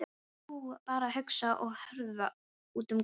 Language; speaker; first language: Icelandic; non-native, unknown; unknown